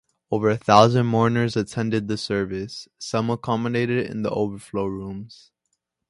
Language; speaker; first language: English; native; English